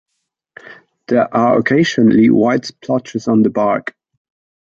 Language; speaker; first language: English; non-native, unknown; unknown